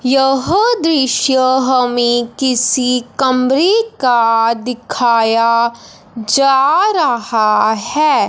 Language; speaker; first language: Hindi; non-native, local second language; Punjabi